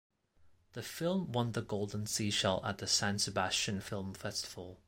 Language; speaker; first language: English; non-native, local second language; Cantonese